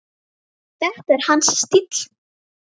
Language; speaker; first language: Icelandic; native; Icelandic